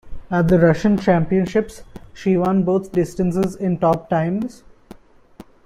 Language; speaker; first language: English; non-native, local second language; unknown